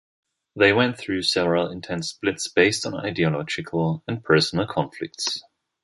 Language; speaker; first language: English; non-native, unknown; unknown